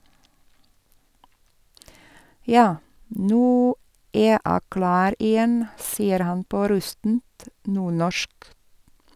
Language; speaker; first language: Norwegian; non-native, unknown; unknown